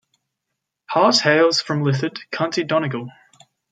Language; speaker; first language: English; native; English